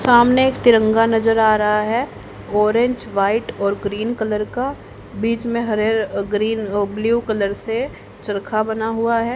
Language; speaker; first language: Hindi; native; Hindi